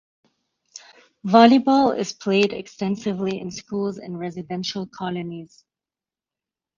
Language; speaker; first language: English; native; English